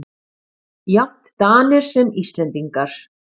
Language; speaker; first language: Icelandic; native; Icelandic